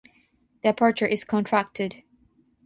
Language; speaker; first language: English; non-native, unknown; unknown